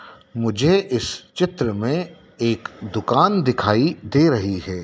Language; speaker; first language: Hindi; native; Hindi